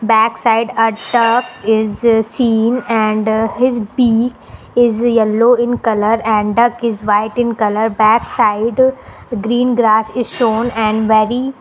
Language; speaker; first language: English; non-native, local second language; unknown